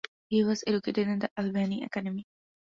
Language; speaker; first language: English; non-native, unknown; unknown